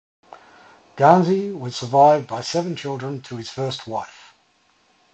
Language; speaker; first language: English; native; English